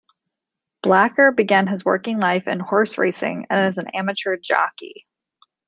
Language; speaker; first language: English; native; English